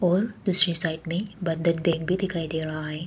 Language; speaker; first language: Hindi; non-native, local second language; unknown